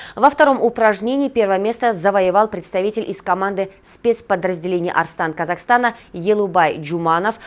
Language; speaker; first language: Russian; non-native, local second language; Kyrgyz